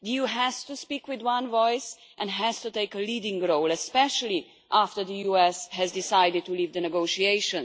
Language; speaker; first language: English; non-native, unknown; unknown